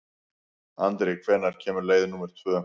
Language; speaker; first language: Icelandic; native; Icelandic